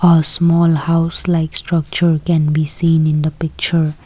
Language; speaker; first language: English; non-native, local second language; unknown